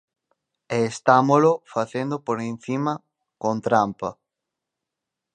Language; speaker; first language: Galician; native; Galician